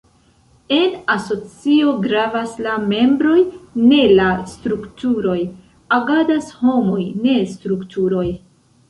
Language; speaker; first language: Esperanto; non-native, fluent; Central Kurdish